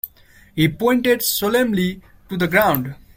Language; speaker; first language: English; non-native, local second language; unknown